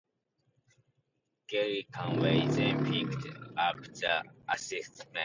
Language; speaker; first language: English; non-native, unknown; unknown